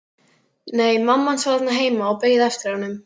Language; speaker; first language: Icelandic; native; Icelandic